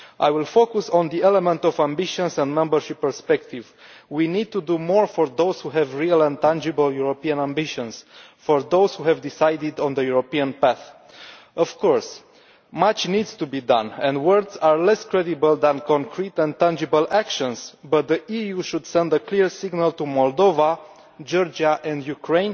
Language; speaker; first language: English; non-native, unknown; Romanian